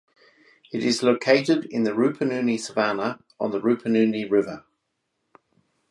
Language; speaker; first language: English; native; English